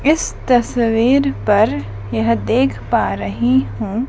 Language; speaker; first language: Hindi; native; Hindi